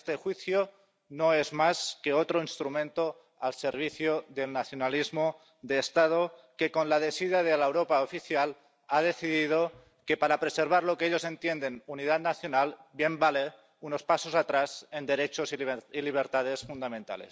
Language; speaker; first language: Spanish; non-native, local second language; Catalan